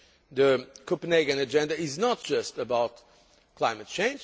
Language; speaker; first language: English; non-native, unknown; Portuguese